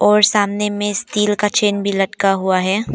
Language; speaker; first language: Hindi; non-native, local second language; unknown